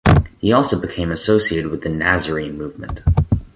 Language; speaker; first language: English; native; English